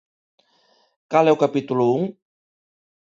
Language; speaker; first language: Galician; non-native, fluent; Spanish